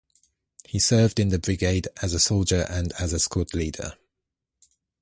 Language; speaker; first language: English; native; English